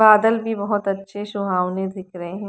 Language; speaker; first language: Hindi; native; Hindi